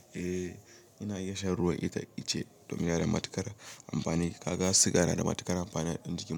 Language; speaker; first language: Hausa; native; Hausa